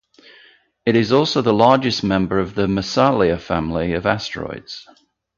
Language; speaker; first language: English; native; English